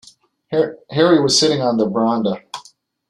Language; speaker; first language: English; native; English